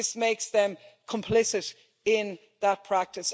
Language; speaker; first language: English; native; English